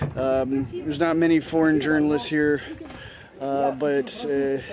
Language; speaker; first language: English; native; English